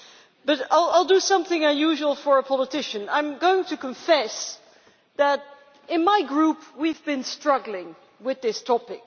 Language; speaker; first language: English; non-native, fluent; Dutch